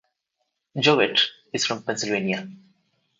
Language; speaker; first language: English; non-native, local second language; Telugu